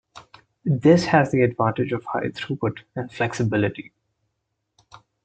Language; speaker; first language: English; non-native, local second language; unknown